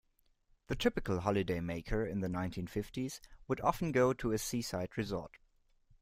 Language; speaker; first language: English; non-native, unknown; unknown